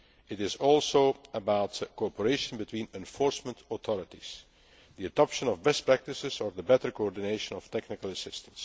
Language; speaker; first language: English; non-native, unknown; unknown